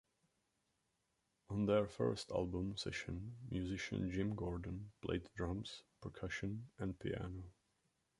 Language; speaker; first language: English; non-native, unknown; Czech